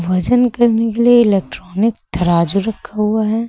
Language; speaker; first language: Hindi; native; Hindi